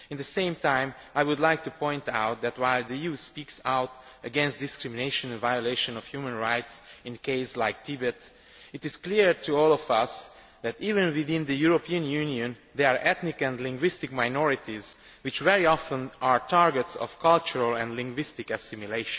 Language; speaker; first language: English; non-native, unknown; Romanian